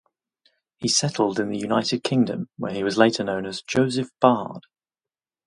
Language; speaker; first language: English; native; English